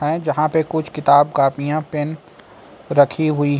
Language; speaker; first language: Hindi; native; Hindi